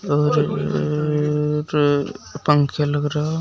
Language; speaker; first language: Hindi; native; Hindi